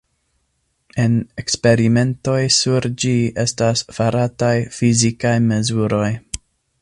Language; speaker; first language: Esperanto; non-native, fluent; English